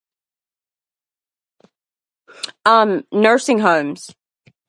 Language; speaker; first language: English; native; English